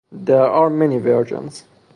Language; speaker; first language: English; non-native, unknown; Persian